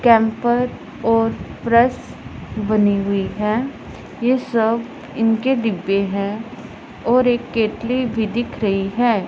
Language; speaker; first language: Hindi; non-native, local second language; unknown